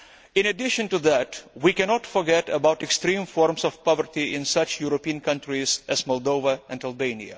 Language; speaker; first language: English; non-native, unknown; Lithuanian